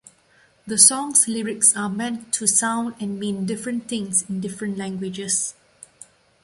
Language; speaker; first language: English; non-native, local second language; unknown